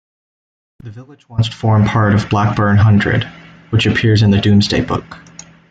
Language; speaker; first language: English; native; English